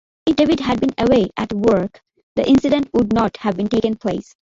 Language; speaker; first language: English; non-native, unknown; Bangla